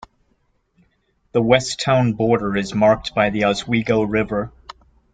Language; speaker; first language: English; native; English